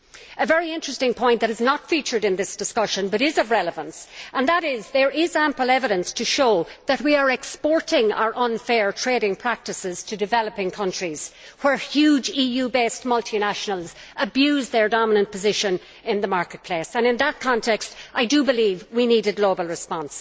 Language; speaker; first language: English; native; English